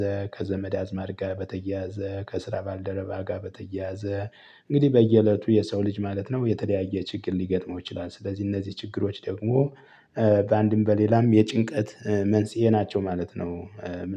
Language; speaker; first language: Amharic; native; Amharic